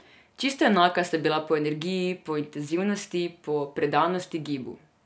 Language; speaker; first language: Slovenian; non-native, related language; Serbian